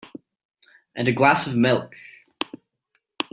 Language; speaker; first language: English; native; English